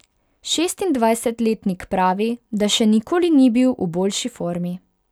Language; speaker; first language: Slovenian; non-native, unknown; Hungarian